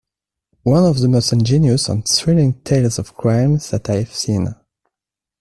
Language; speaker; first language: English; non-native, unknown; French